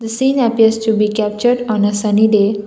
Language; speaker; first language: English; non-native, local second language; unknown